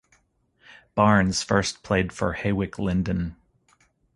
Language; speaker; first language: English; native; English